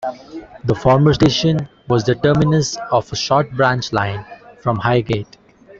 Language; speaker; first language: English; non-native, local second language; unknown